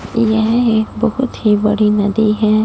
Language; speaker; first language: Hindi; non-native, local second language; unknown